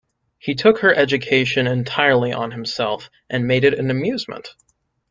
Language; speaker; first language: English; native; English